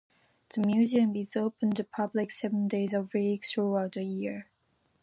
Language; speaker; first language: English; non-native, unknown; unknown